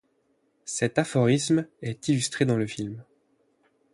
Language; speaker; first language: French; native; French